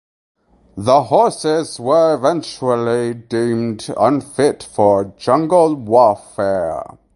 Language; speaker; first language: English; native; English